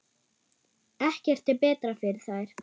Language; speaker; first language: Icelandic; non-native, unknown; German